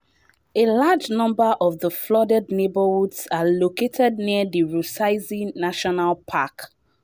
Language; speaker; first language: English; non-native, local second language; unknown